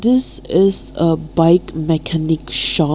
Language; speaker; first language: English; non-native, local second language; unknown